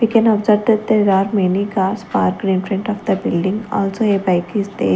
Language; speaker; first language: English; non-native, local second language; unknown